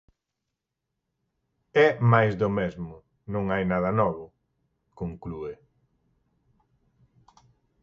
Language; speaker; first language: Galician; native; Galician